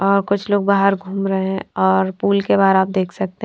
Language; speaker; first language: Hindi; non-native, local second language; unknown